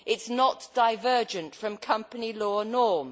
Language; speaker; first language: English; native; English